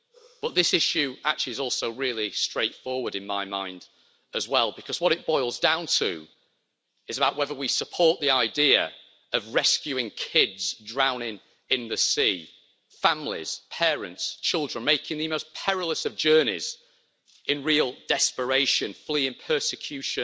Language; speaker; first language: English; native; English